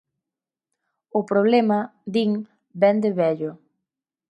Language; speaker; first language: Galician; native; Galician